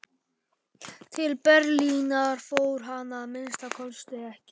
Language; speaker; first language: Icelandic; non-native, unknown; Polish